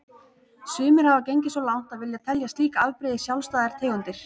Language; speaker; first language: Icelandic; native; Icelandic